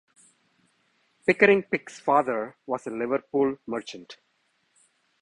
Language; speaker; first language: English; non-native, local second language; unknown